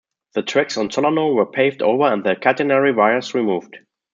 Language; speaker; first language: English; non-native, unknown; German